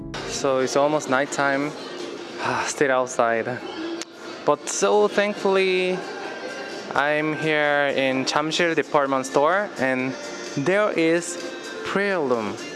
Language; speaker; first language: English; non-native, fluent; Korean